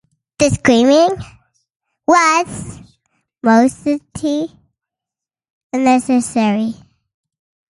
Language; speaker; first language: English; native; English